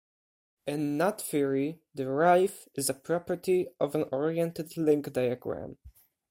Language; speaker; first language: English; non-native, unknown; Polish